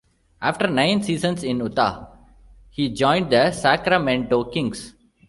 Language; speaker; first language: English; non-native, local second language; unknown